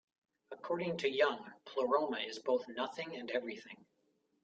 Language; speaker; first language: English; native; English